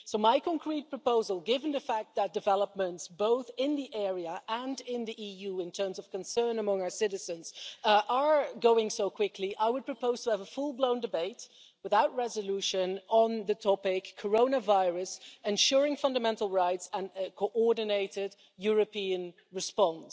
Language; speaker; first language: English; non-native, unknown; Dutch